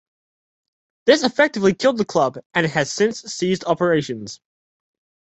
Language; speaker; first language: English; native; English